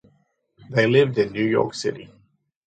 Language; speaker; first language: English; native; English